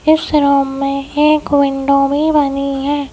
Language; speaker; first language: Hindi; native; Hindi